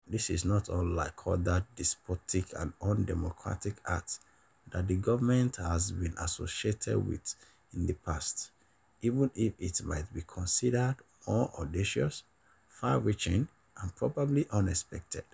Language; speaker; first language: English; non-native, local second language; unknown